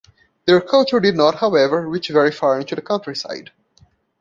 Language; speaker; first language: English; non-native, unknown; Portuguese